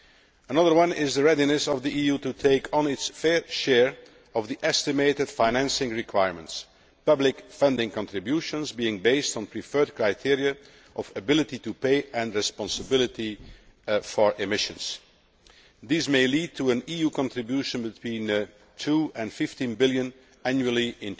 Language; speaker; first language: English; non-native, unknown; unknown